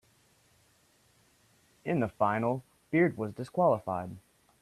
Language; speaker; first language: English; native; English